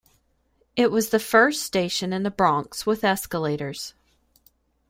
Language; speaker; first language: English; native; English